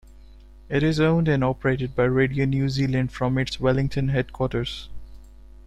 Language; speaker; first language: English; non-native, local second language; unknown